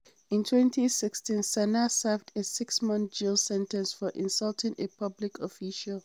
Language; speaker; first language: English; non-native, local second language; Hausa